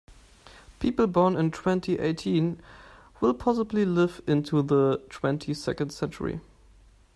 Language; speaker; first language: English; non-native, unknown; German